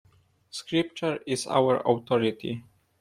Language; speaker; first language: English; non-native, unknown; Polish